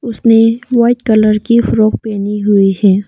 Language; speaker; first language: Hindi; non-native, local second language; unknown